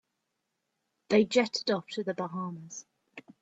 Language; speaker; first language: English; native; English